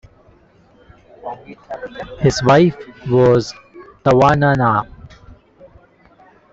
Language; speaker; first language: English; non-native, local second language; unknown